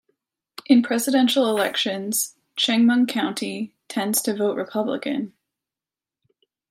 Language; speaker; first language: English; native; English